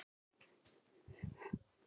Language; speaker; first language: Icelandic; native; Icelandic